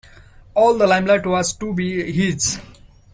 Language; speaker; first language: English; non-native, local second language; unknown